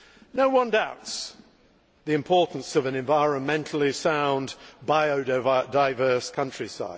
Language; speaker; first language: English; native; English